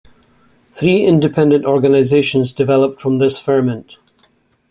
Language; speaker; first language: English; native; English